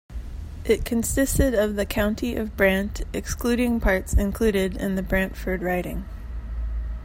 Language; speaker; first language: English; native; English